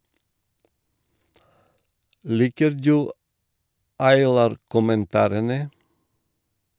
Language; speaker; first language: Norwegian; non-native, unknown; Bulgarian